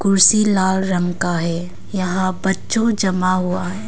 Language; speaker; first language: Hindi; non-native, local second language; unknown